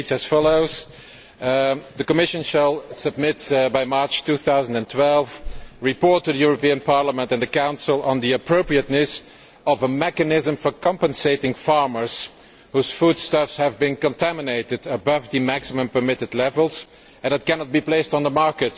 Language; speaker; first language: English; non-native, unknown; Dutch